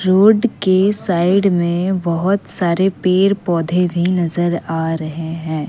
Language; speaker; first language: Hindi; non-native, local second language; Assamese